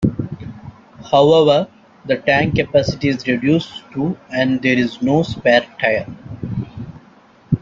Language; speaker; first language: English; native; English